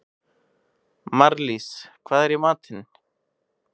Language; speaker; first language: Icelandic; native; Icelandic